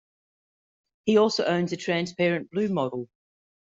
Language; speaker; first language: English; native; English